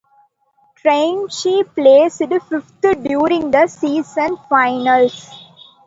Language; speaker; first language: English; non-native, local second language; Tamil